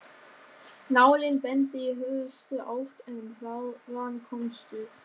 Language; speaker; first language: Icelandic; non-native, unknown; German